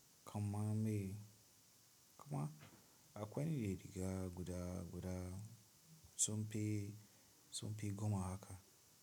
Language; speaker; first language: Hausa; non-native, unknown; Tiv